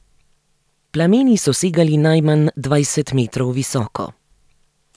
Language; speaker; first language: Slovenian; native; Slovenian